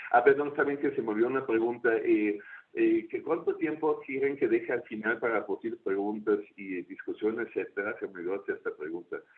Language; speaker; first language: Spanish; non-native, fluent; German